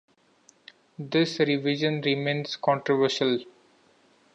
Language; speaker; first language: English; non-native, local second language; Marathi